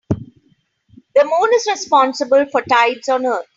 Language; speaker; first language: English; non-native, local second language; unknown